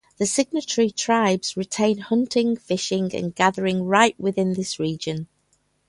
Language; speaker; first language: English; native; English